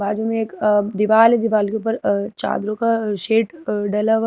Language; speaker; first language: Hindi; native; Hindi